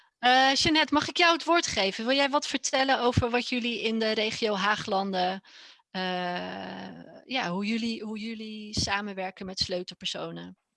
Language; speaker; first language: Dutch; native; Dutch